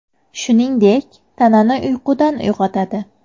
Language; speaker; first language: Uzbek; native; Uzbek